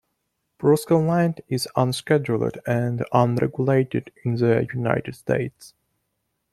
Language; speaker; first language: English; non-native, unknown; Russian